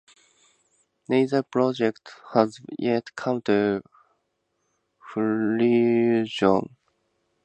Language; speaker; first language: English; native; English